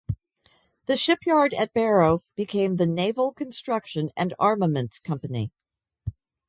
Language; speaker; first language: English; native; English